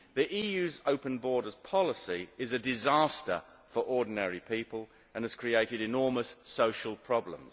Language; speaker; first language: English; native; English